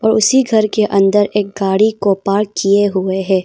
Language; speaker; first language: Hindi; non-native, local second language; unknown